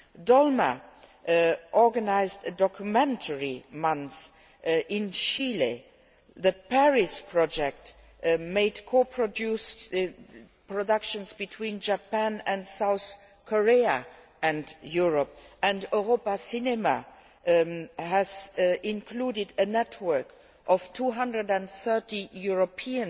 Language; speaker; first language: English; non-native, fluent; Luxembourgish